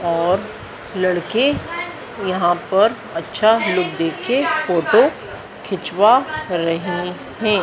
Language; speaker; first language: Hindi; native; Hindi